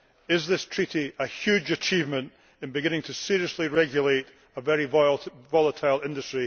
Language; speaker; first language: English; native; English